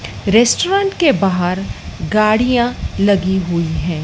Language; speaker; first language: Hindi; native; Hindi